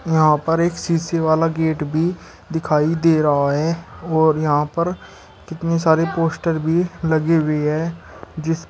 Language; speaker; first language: Hindi; native; Hindi